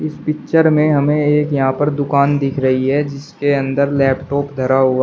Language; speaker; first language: Hindi; native; Hindi